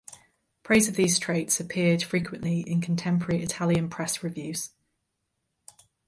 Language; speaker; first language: English; native; English